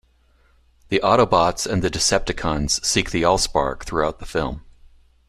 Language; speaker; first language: English; native; English